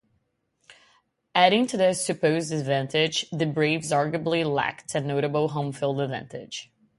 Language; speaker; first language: English; non-native, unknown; Portuguese